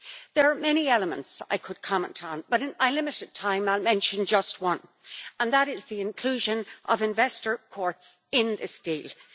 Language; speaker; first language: English; native; English